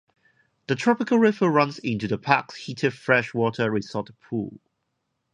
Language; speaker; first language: English; non-native, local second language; Cantonese